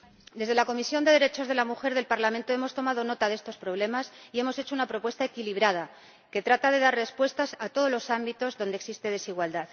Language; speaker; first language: Spanish; native; Spanish